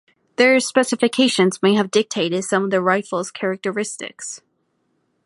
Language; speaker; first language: English; native; English